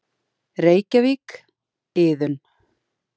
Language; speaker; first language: Icelandic; native; Icelandic